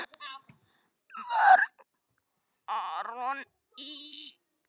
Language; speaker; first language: Icelandic; native; Icelandic